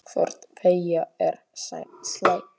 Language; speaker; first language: Icelandic; non-native, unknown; Polish